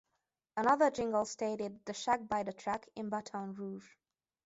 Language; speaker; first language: English; non-native, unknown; Hungarian